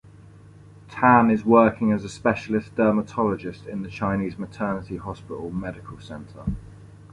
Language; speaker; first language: English; native; English